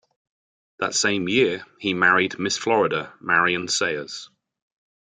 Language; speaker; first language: English; native; English